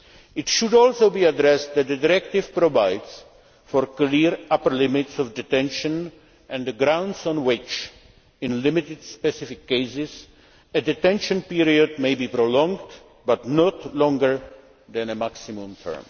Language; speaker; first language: English; non-native, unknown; Czech